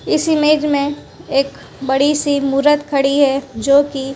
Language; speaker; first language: Hindi; non-native, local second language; Gujarati